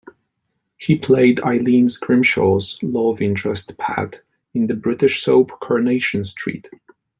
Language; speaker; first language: English; non-native, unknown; Polish